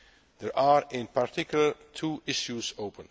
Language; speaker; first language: English; non-native, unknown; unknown